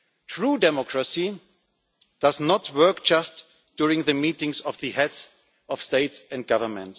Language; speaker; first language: English; non-native, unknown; German